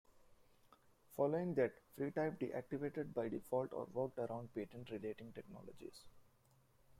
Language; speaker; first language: English; non-native, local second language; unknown